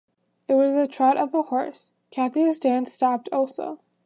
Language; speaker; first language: English; native; English